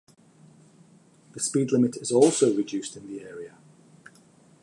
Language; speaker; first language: English; native; English